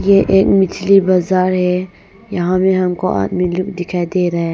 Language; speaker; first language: Hindi; non-native, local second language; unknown